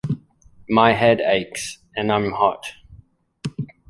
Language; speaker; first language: English; native; English